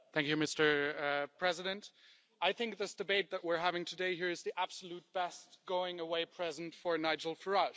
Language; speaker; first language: English; non-native, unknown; German